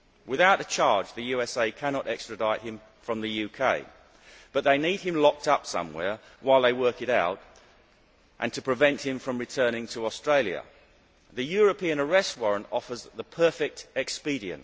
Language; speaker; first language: English; native; English